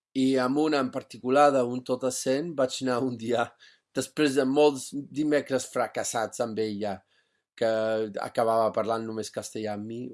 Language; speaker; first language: Catalan; non-native, fluent; English